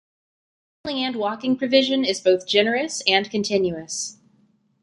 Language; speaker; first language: English; native; English